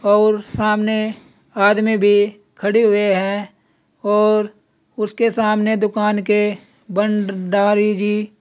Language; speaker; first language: Hindi; native; Hindi